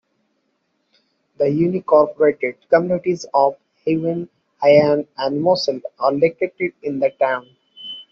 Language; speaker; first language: English; non-native, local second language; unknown